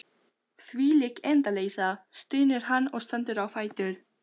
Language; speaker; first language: Icelandic; non-native, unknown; Albanian